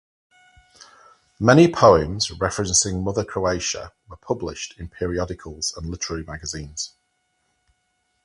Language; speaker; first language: English; native; English